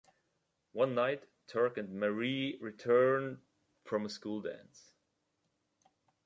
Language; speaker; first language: English; native; English